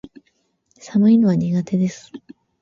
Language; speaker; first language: Japanese; native; Japanese